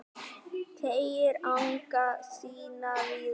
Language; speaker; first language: Icelandic; native; Icelandic